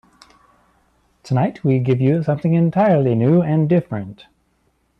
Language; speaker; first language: English; native; English